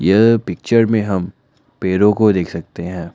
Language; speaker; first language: Hindi; non-native, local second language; Assamese